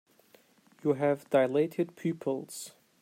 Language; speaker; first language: English; non-native, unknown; Turkish